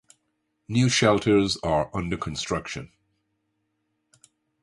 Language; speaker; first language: English; native; English